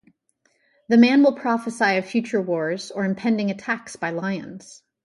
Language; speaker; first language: English; native; English